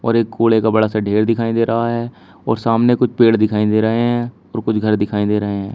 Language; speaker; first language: Hindi; native; Hindi